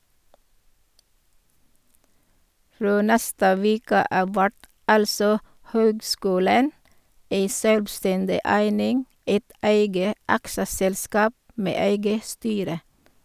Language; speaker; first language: Norwegian; non-native, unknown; Filipino